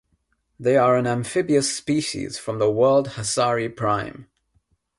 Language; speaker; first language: English; non-native, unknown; Nepali